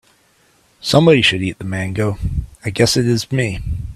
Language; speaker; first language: English; native; English